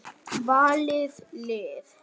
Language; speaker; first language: Icelandic; non-native, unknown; Vietnamese